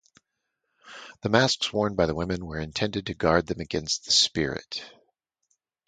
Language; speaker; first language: English; native; English